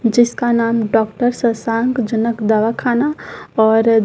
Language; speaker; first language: Hindi; native; Hindi